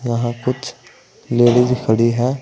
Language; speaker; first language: Hindi; native; Hindi